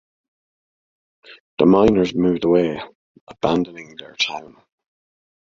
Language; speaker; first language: English; native; English